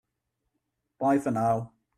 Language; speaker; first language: English; native; English